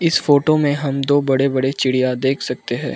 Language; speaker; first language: Hindi; non-native, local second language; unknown